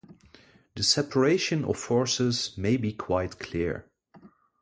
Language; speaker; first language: English; non-native, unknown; Dutch